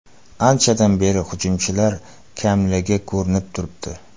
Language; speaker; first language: Uzbek; non-native, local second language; Kara-Kalpak